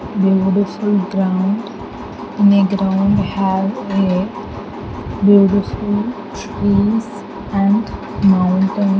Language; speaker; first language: English; non-native, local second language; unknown